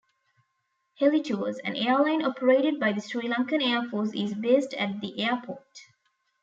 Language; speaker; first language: English; non-native, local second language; Tamil